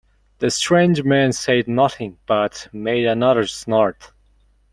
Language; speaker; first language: English; non-native, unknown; Mongolian